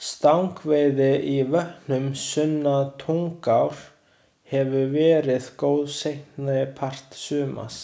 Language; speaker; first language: Icelandic; non-native, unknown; Chinese